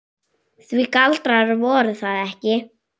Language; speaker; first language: Icelandic; native; Icelandic